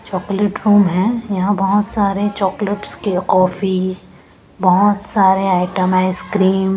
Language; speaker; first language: Hindi; non-native, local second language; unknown